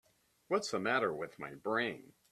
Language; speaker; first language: English; native; English